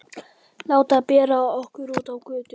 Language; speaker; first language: Icelandic; non-native, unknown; Polish